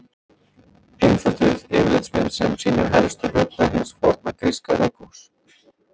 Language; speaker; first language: Icelandic; native; Icelandic